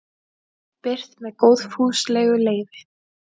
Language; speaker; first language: Icelandic; native; Icelandic